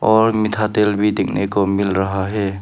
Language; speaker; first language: Hindi; non-native, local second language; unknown